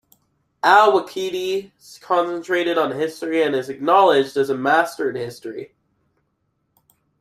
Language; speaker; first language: English; native; English